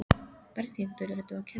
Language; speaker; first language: Icelandic; non-native, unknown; English